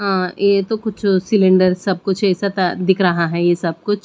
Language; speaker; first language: Hindi; non-native, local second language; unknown